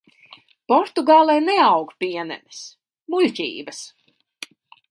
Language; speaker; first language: Latvian; native; Latvian